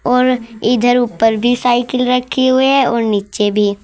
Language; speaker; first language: Hindi; native; Hindi